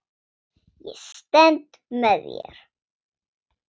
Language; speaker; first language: Icelandic; non-native, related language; Swedish